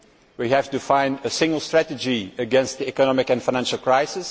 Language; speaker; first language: English; non-native, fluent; Dutch